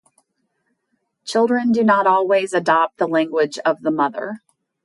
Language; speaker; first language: English; native; English